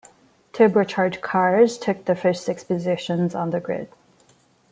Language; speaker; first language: English; non-native, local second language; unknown